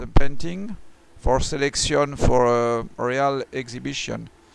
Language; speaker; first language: English; non-native, learner; French